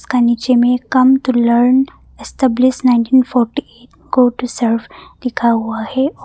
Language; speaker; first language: Hindi; non-native, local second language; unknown